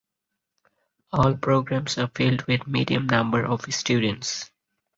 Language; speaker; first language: English; non-native, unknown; Bangla